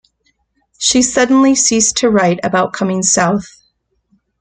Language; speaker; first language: English; native; English